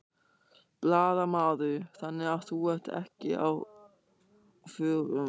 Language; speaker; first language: Icelandic; non-native, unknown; German